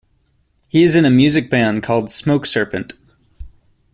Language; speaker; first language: English; native; English